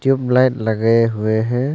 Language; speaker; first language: Hindi; non-native, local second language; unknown